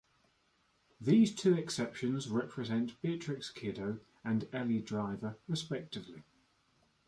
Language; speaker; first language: English; native; English